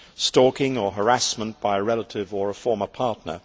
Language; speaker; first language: English; native; English